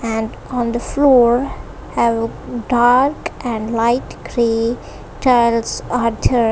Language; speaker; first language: English; non-native, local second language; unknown